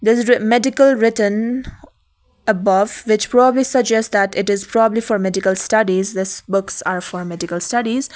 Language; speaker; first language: English; non-native, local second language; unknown